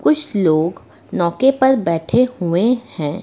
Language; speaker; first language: Hindi; native; Hindi